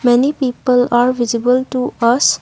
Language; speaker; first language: English; non-native, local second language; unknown